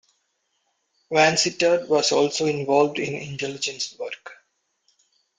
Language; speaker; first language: English; non-native, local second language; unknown